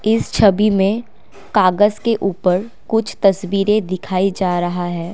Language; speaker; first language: Hindi; non-native, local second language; Assamese